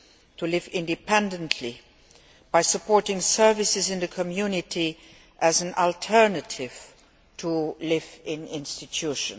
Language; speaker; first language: English; non-native, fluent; Luxembourgish